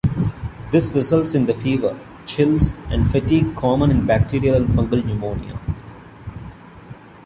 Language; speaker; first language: English; non-native, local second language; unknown